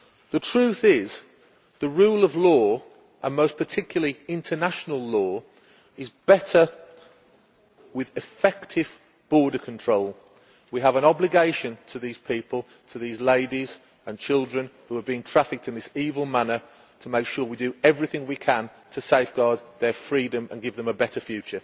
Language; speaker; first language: English; native; English